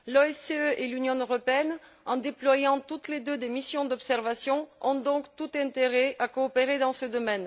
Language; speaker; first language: French; non-native, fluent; Bulgarian